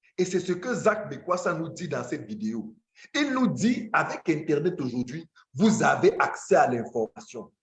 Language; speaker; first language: French; non-native, local second language; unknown